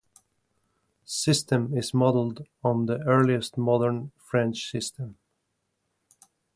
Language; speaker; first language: English; native; English